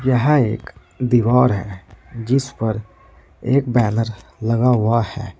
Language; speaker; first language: Hindi; native; Hindi